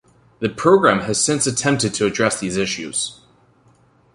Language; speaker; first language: English; native; English